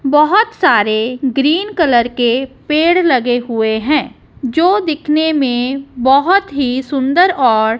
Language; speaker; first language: Hindi; non-native, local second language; Punjabi